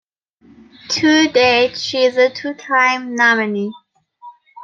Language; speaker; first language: English; non-native, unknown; Persian